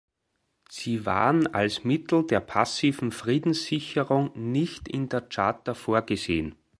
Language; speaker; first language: German; native; German